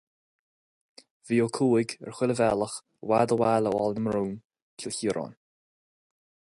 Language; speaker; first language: Irish; non-native, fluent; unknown